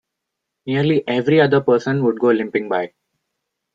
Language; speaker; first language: English; non-native, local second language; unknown